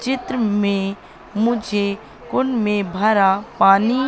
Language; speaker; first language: Hindi; native; Hindi